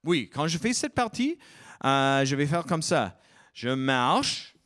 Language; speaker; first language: French; non-native, fluent; English